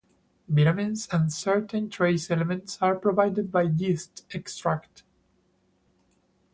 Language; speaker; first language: English; non-native, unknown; Spanish